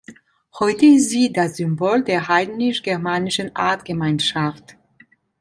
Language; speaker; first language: German; non-native, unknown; Italian